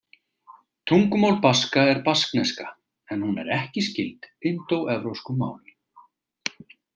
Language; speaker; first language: Icelandic; native; Icelandic